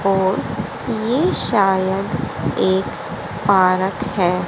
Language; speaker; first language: Hindi; native; Hindi